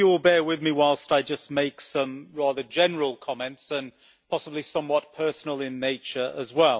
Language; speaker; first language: English; native; English